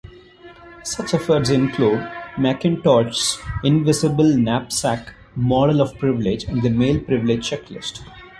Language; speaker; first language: English; non-native, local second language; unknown